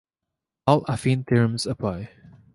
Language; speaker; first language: English; native; English